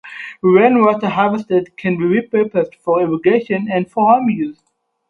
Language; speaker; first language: English; non-native, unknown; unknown